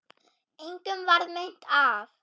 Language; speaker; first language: Icelandic; non-native, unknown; German